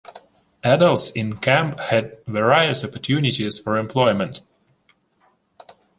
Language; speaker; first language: English; non-native, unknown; Ukrainian